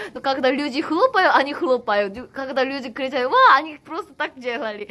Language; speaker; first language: Russian; non-native, fluent; Korean